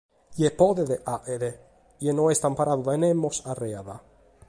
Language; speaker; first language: Sardinian; native; Sardinian